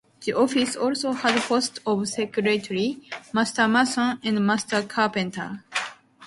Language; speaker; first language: English; non-native, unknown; Japanese